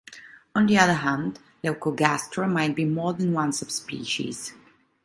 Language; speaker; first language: English; non-native, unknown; Italian